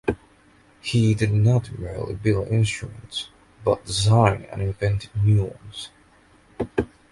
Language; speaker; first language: English; native; English